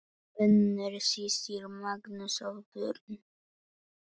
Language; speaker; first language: Icelandic; non-native, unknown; Polish